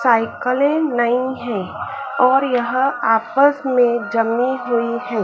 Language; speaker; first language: Hindi; native; Hindi